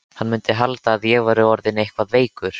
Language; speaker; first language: Icelandic; native; Icelandic